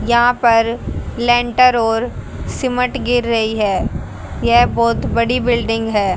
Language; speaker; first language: Hindi; native; Hindi